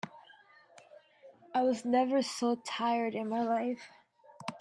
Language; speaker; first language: English; native; English